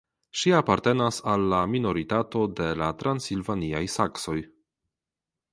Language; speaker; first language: Esperanto; non-native, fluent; Polish